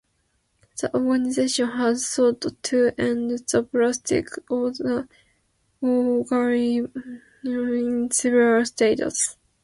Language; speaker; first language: English; non-native, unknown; Japanese